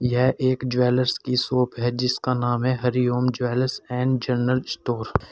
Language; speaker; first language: Hindi; native; Hindi